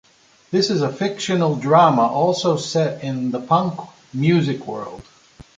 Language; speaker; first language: English; non-native, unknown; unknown